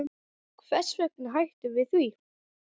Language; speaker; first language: Icelandic; non-native, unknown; English